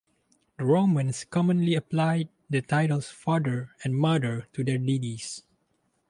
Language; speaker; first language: English; non-native, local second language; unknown